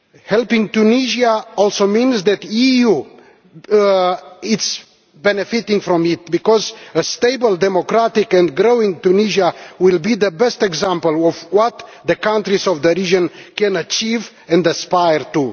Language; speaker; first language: English; non-native, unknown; Romanian